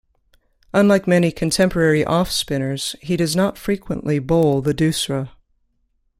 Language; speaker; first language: English; native; English